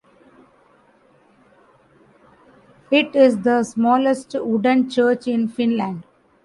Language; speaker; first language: English; non-native, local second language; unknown